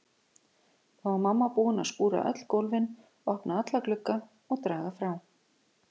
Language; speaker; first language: Icelandic; native; Icelandic